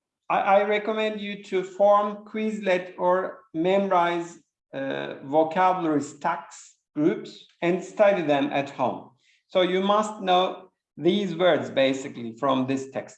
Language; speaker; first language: English; non-native, fluent; Turkish